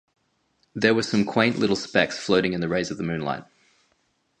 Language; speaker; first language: English; native; English